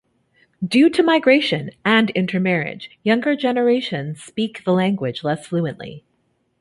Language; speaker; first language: English; native; English